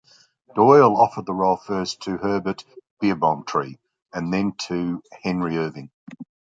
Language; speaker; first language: English; native; English